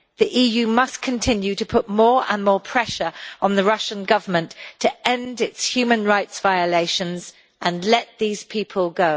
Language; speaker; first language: English; native; English